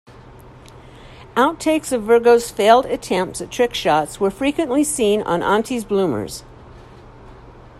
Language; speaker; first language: English; native; English